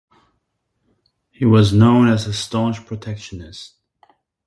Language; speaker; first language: English; non-native, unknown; German